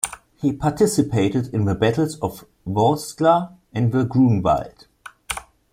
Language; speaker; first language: English; non-native, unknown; German